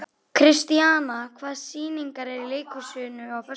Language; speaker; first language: Icelandic; native; Icelandic